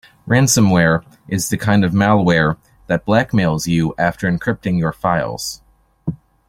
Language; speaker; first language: English; native; English